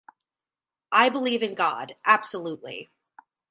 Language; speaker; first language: English; native; English